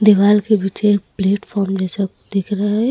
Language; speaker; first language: Hindi; native; Hindi